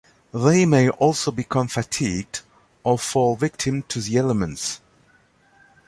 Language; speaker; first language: English; native; English